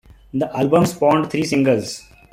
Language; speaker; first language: English; non-native, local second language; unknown